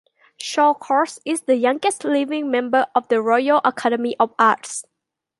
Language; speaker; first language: English; non-native, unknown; Thai